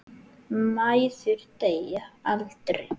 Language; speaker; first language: Icelandic; native; Icelandic